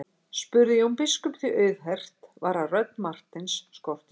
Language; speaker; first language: Icelandic; native; Icelandic